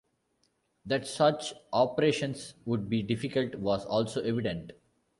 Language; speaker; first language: English; non-native, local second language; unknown